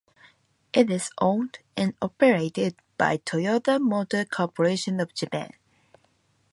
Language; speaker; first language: English; non-native, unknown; Japanese